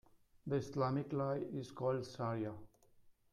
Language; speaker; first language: English; non-native, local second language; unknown